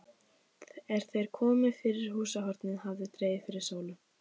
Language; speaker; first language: Icelandic; native; Icelandic